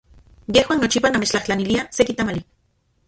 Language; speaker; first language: Central Puebla Nahuatl; non-native, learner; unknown